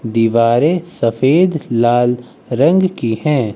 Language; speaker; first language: Hindi; native; Hindi